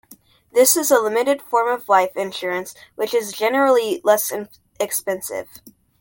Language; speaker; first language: English; native; English